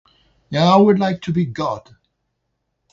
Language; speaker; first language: English; non-native, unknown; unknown